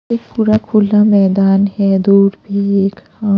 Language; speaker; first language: Hindi; non-native, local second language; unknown